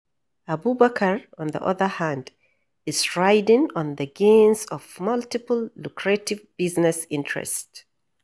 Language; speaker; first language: English; non-native, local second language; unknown